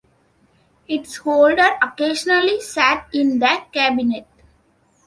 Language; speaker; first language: English; non-native, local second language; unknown